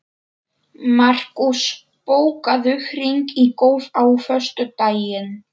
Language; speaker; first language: Icelandic; non-native, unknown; Polish